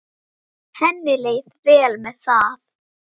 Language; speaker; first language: Icelandic; native; Icelandic